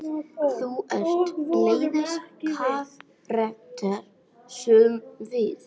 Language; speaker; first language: Icelandic; non-native, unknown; English